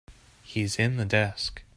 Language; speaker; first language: English; native; English